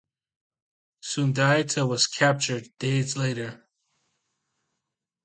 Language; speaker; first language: English; native; English